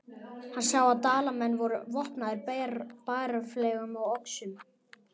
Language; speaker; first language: Icelandic; native; Icelandic